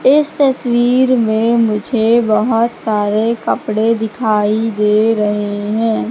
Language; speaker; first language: Hindi; native; Hindi